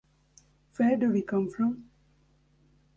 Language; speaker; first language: English; native; English